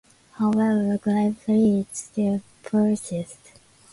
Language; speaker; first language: English; non-native, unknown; Japanese